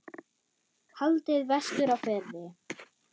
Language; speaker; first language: Icelandic; non-native, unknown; German